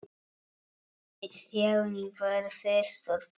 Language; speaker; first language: Icelandic; non-native, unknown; Polish